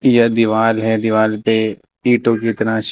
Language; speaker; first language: Hindi; native; Hindi